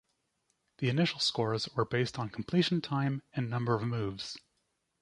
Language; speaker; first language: English; native; English